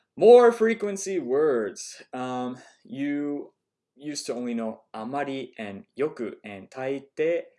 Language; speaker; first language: English; native; English